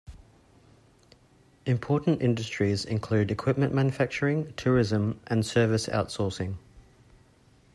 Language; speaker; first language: English; native; English